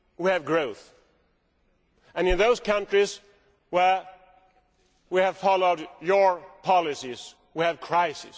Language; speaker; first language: English; non-native, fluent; Swedish